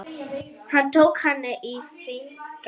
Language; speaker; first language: Icelandic; non-native, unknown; Arabic